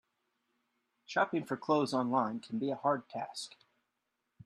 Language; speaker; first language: English; native; English